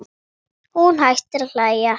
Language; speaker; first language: Icelandic; native; Icelandic